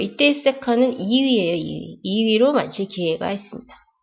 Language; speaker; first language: Korean; native; Korean